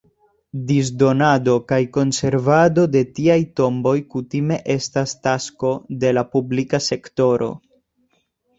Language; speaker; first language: Esperanto; non-native, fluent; Spanish